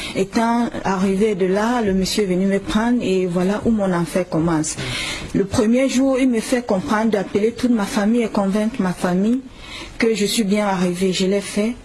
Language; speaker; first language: French; non-native, local second language; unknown